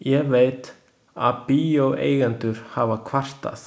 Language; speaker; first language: Icelandic; non-native, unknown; Chinese